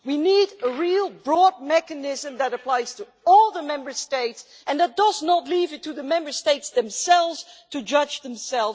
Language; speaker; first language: English; non-native, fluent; Dutch